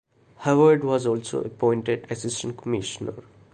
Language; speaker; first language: English; non-native, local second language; Malayalam